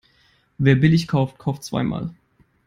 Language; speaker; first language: English; non-native, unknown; German